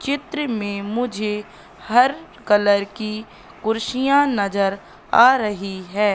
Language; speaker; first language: Hindi; native; Hindi